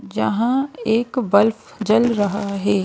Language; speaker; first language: Hindi; native; Hindi